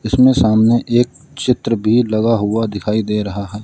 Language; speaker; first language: Hindi; native; Hindi